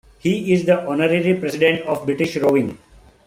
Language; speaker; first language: English; non-native, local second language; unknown